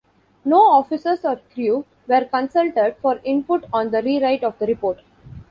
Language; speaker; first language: English; non-native, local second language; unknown